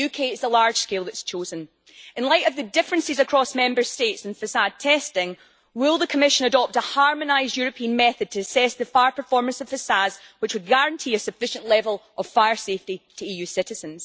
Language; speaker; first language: English; native; English